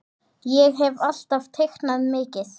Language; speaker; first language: Icelandic; native; Icelandic